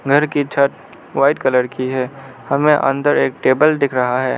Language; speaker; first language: Hindi; non-native, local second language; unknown